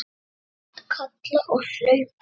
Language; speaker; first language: Icelandic; native; Icelandic